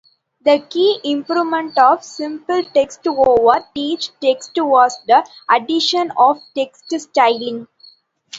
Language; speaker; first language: English; non-native, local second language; Tamil